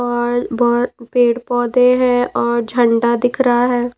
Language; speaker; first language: Hindi; non-native, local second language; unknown